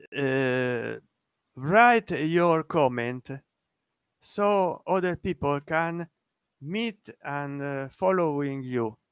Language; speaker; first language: English; non-native, learner; Italian